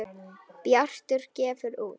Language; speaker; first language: Icelandic; native; Icelandic